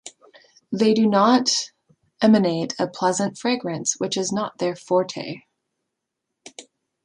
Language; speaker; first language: English; native; English